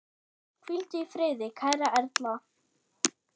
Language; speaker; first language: Icelandic; non-native, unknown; German